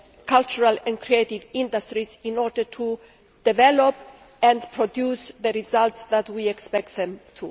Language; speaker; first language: English; non-native, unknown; Greek